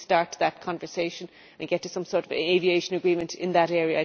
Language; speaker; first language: English; native; English